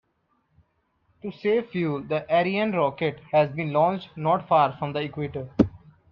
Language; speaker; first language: English; non-native, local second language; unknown